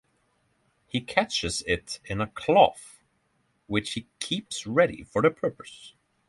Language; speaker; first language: English; non-native, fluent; Norwegian